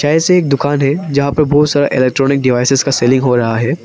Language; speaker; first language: Hindi; non-native, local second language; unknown